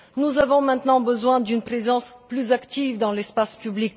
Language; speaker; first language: French; non-native, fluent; Bulgarian